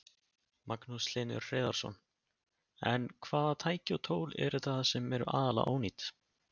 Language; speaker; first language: Icelandic; native; Icelandic